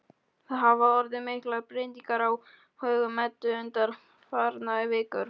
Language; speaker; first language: Icelandic; non-native, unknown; Polish